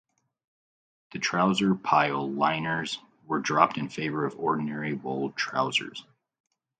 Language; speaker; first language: English; native; English